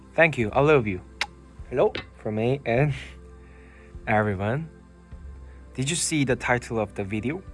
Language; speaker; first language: English; non-native, learner; Korean